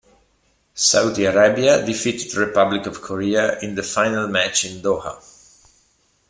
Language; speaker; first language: English; non-native, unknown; Italian